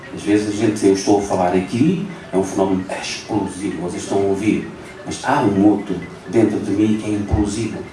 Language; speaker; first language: Portuguese; non-native, local second language; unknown